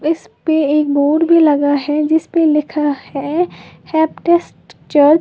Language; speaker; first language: Hindi; native; Hindi